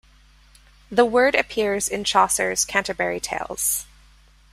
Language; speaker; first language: English; native; English